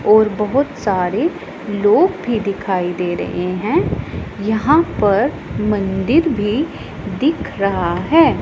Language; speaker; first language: Hindi; non-native, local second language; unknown